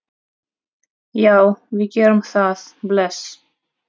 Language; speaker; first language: Icelandic; non-native, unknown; Russian